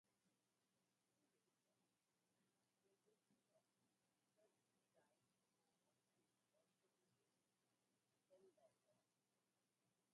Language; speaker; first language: English; non-native, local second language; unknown